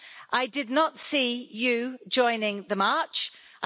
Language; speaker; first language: English; native; English